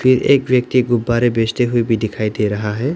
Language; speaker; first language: Hindi; non-native, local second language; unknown